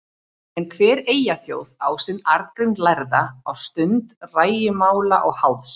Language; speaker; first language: Icelandic; native; Icelandic